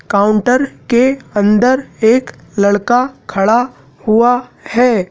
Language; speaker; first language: Hindi; native; Hindi